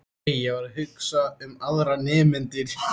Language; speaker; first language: Icelandic; native; Icelandic